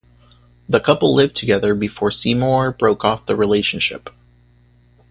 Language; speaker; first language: English; native; English